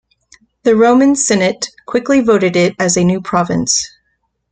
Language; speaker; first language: English; native; English